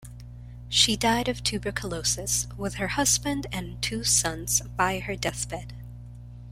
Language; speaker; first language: English; non-native, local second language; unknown